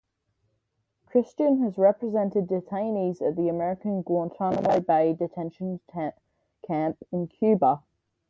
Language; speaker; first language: English; native; English